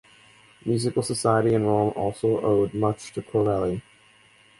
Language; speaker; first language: English; native; English